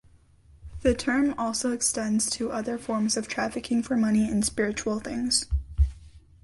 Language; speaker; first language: English; native; English